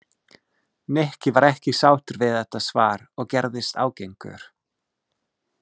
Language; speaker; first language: Icelandic; non-native, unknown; English